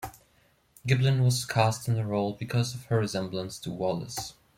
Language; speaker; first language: English; non-native, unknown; German